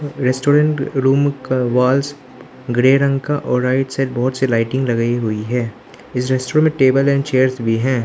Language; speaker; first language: Hindi; non-native, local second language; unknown